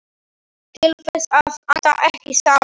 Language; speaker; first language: Icelandic; non-native, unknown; Slovak